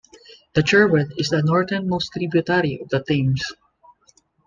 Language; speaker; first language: English; non-native, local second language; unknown